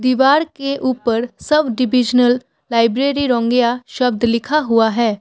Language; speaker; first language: Hindi; non-native, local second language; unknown